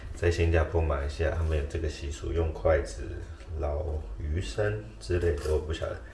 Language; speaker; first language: Chinese; native; Chinese